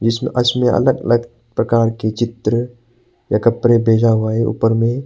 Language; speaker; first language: Hindi; non-native, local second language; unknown